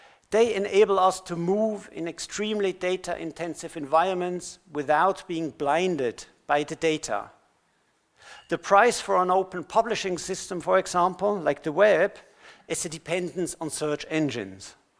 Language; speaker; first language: English; non-native, fluent; German